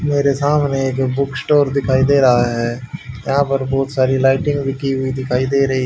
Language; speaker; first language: Hindi; native; Hindi